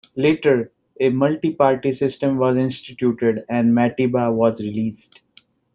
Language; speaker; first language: English; non-native, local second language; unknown